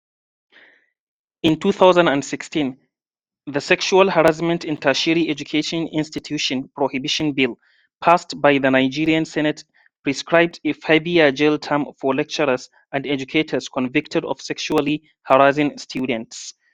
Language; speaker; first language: English; non-native, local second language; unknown